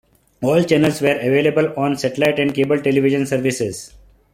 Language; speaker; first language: English; non-native, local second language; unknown